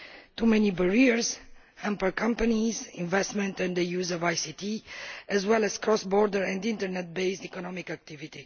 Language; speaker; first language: English; non-native, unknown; Romanian